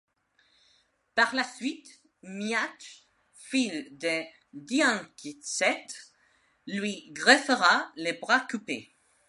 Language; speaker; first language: French; non-native, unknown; Spanish